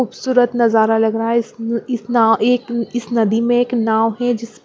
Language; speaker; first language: Hindi; non-native, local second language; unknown